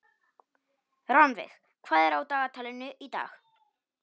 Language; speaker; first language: Icelandic; non-native, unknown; Polish